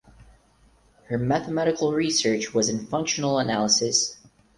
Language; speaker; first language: English; non-native, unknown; Portuguese